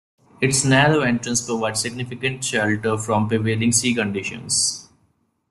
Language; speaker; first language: English; non-native, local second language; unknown